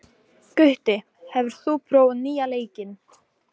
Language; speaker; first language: Icelandic; non-native, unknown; Polish